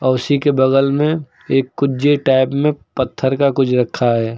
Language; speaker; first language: Hindi; native; Hindi